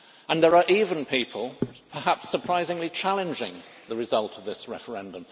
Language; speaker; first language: English; native; English